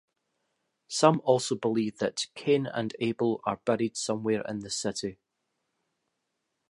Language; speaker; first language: English; native; English